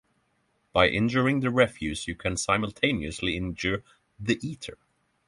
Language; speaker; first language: English; non-native, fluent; Norwegian